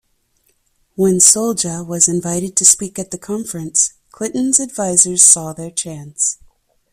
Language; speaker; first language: English; native; English